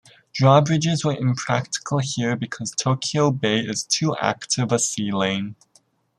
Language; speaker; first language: English; native; English